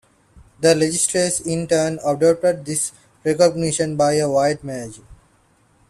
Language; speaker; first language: English; non-native, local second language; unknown